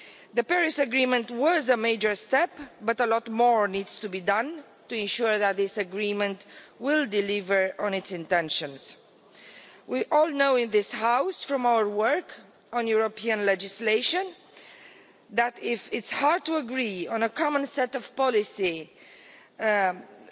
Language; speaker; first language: English; non-native, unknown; Romanian